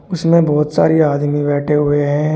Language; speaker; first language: Hindi; native; Hindi